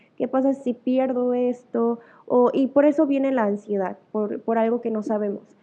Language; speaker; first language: Spanish; early bilingual, other home language; Korean